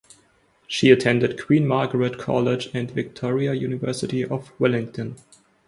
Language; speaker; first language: English; non-native, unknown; German